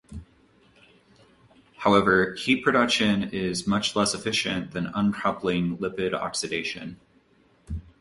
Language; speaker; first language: English; native; English